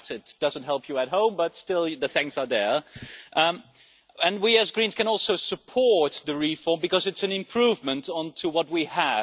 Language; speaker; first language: English; non-native, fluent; Dutch